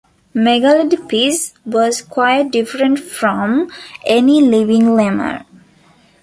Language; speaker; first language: English; non-native, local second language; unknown